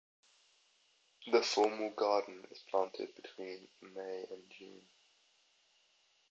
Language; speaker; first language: English; native; English